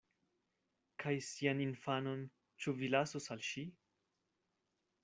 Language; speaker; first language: Esperanto; non-native, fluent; Spanish